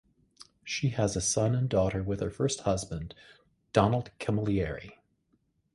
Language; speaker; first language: English; native; English